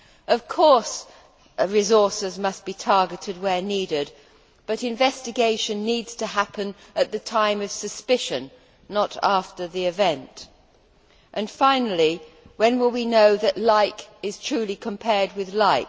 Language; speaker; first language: English; native; English